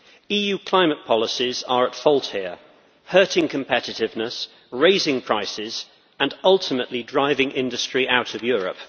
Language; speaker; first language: English; native; English